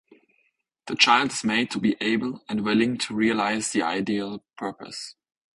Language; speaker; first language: English; non-native, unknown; German